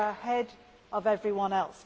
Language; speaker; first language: English; native; English